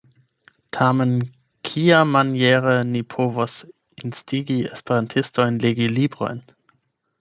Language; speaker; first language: Esperanto; non-native, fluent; German